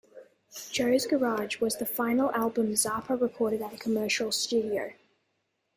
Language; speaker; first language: English; native; English